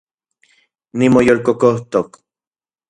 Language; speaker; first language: Central Puebla Nahuatl; non-native, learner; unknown